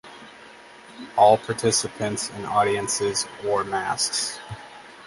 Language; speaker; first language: English; native; English